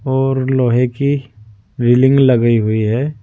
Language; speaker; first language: Hindi; native; Hindi